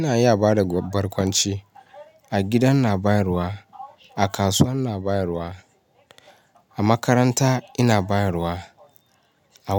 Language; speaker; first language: Hausa; non-native, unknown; Yoruba